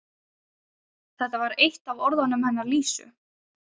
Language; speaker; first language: Icelandic; non-native, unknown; Ukrainian